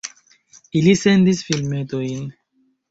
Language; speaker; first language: Esperanto; non-native, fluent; Chinese